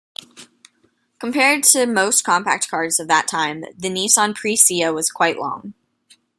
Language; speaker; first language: English; native; English